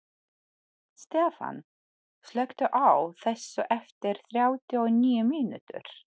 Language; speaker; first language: Icelandic; non-native, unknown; Polish